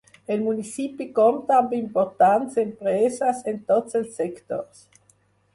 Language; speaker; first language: Catalan; non-native, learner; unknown